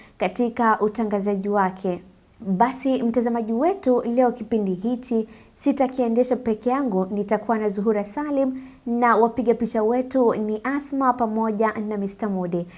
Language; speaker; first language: Swahili; native; Swahili